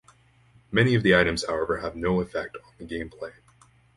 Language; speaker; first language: English; native; English